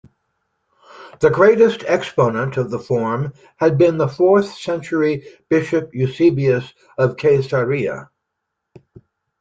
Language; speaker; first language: English; native; English